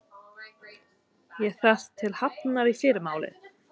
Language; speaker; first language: Icelandic; non-native, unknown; English